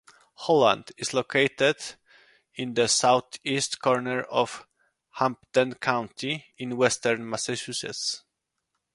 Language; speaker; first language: English; non-native, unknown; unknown